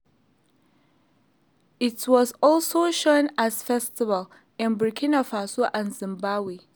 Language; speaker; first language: English; non-native, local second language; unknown